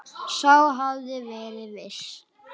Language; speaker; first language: Icelandic; native; Icelandic